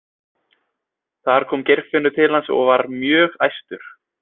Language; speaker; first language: Icelandic; native; Icelandic